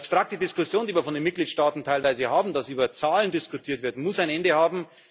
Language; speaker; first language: German; native; German